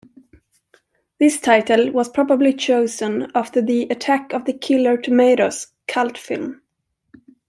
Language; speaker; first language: English; non-native, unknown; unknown